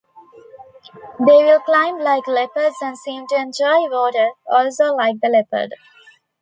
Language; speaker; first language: English; non-native, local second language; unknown